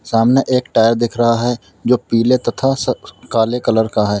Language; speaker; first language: Hindi; native; Hindi